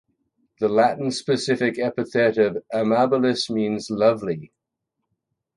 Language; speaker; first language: English; native; English